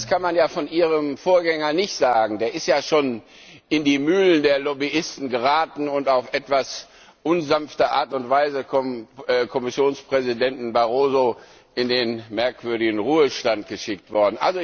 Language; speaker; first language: German; non-native, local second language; Luxembourgish